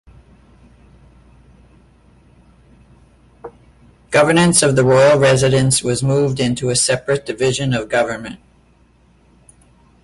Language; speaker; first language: English; native; English